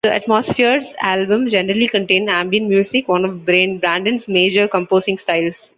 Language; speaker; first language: English; non-native, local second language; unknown